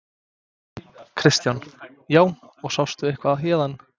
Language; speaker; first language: Icelandic; non-native, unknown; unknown